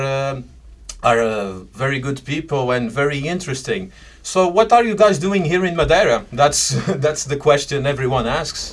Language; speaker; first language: English; non-native, fluent; Portuguese